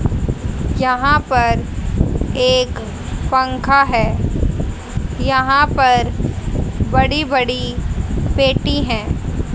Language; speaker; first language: Hindi; native; Hindi